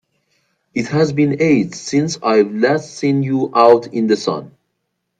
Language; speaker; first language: English; non-native, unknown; Persian